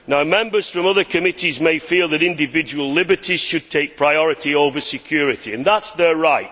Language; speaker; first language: English; native; English